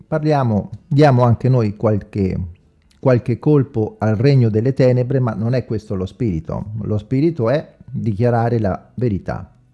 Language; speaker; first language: Italian; non-native, fluent; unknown